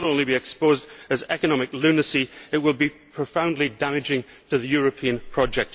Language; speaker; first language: English; native; English